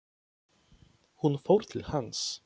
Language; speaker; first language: Icelandic; non-native, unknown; Polish